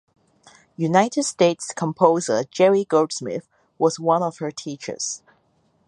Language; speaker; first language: English; non-native, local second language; Cantonese